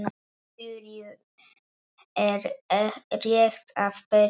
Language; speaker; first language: Icelandic; non-native, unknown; Polish